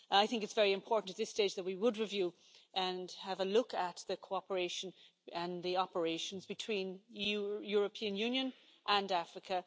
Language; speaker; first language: English; native; English